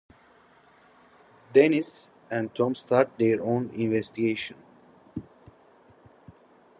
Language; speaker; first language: English; native; English